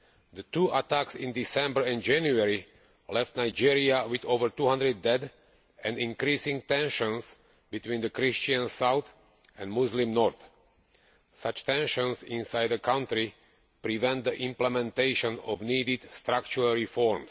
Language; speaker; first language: English; non-native, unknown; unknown